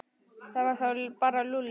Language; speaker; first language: Icelandic; native; Icelandic